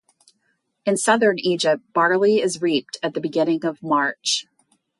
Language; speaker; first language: English; native; English